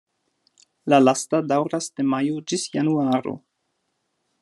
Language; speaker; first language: Esperanto; non-native, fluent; German